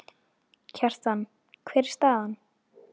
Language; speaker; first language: Icelandic; native; Icelandic